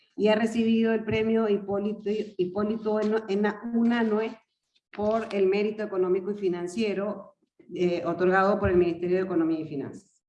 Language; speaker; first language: Spanish; native; Spanish